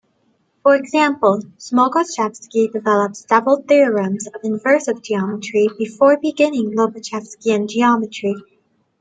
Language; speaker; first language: English; native; English